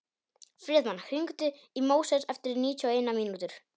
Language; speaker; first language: Icelandic; non-native, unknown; Polish